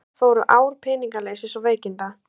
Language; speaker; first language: Icelandic; native; Icelandic